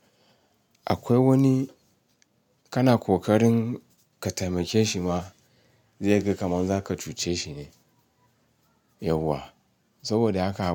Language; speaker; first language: Hausa; non-native, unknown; Yoruba